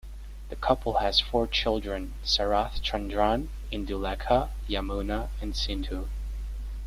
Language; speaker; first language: English; native; English